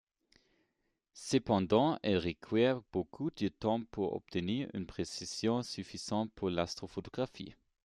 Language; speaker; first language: French; non-native, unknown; German